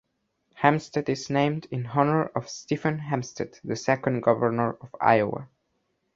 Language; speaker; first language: English; non-native, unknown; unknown